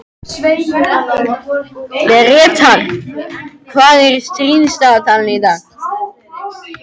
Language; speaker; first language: Icelandic; non-native, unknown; French